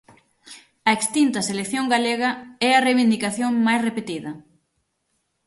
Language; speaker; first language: Galician; native; Galician